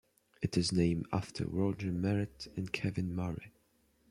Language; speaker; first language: English; non-native, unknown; French